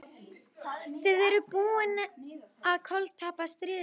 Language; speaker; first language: Icelandic; native; Icelandic